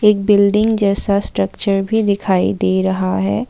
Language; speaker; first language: Hindi; non-native, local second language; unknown